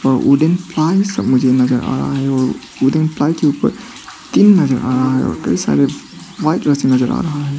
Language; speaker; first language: Hindi; non-native, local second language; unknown